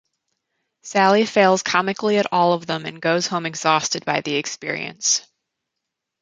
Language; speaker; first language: English; native; English